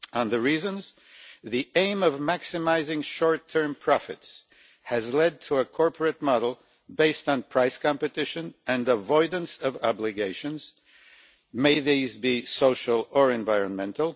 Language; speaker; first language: English; non-native, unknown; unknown